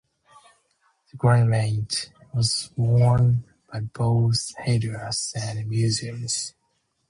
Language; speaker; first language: English; native; English